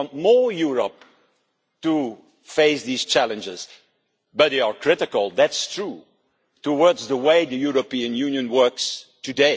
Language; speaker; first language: English; non-native, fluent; Dutch